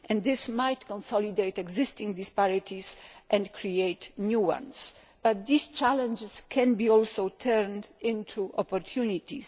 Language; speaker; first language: English; non-native, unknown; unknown